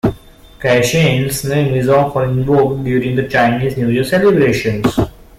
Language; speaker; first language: English; non-native, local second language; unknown